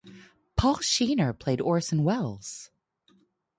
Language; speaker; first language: English; non-native, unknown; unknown